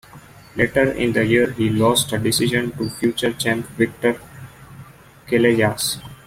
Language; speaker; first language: English; non-native, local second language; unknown